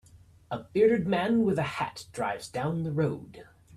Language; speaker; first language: English; native; English